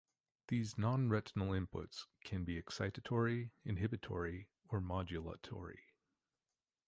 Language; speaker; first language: English; native; English